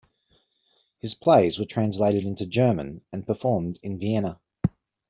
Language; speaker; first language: English; native; English